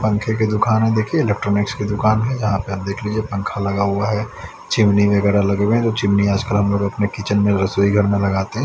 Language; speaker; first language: Hindi; native; Hindi